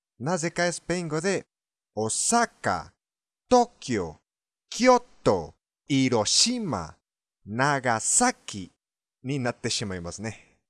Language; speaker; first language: Japanese; non-native, fluent; Spanish